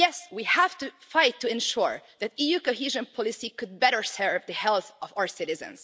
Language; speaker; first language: English; non-native, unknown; Hungarian